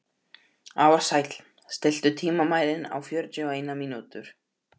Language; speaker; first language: Icelandic; native; Icelandic